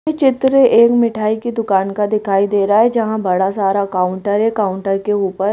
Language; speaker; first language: Hindi; native; Hindi